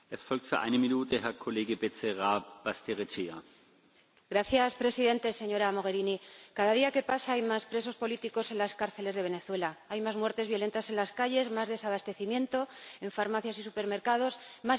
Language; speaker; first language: Spanish; native; Spanish